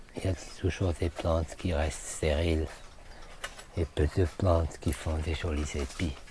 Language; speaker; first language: French; non-native, fluent; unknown